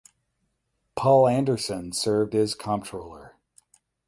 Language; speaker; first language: English; native; English